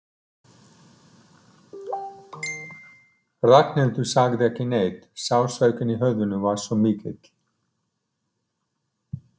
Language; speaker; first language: Icelandic; non-native, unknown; English